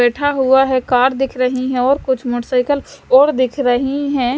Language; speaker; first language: Hindi; non-native, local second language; Punjabi